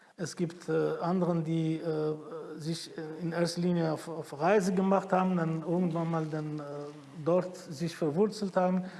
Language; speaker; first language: German; non-native, fluent; Arabic